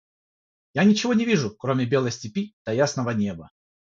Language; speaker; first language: Russian; non-native, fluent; Georgian